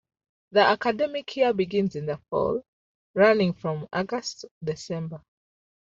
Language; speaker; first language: English; non-native, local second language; Ganda